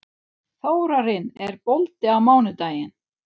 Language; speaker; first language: Icelandic; non-native, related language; Swedish